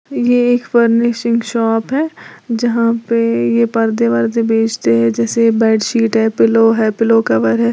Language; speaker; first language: Hindi; native; Hindi